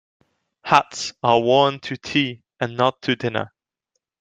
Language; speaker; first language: English; non-native, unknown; Dutch